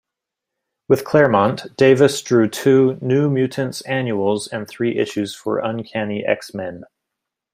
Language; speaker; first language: English; native; English